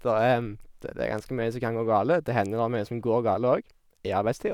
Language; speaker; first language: Norwegian; native; Norwegian